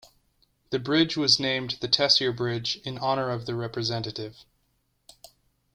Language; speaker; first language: English; native; English